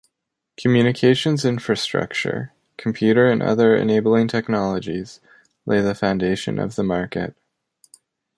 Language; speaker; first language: English; native; English